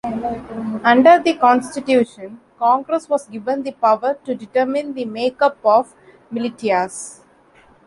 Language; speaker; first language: English; non-native, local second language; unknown